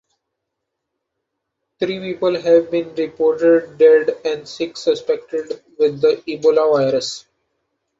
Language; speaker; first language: English; non-native, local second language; Marathi